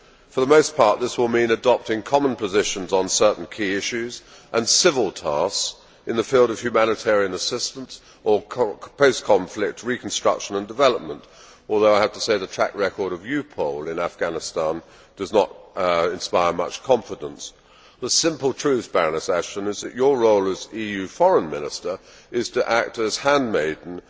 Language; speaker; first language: English; native; English